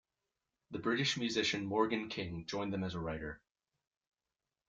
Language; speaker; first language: English; native; English